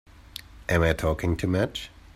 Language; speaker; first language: English; native; English